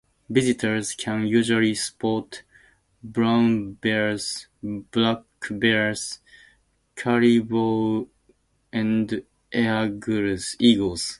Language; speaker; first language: English; native; English